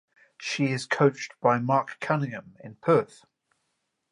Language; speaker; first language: English; native; English